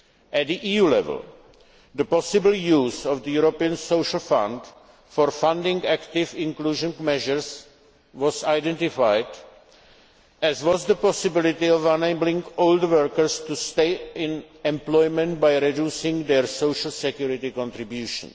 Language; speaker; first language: English; non-native, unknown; Czech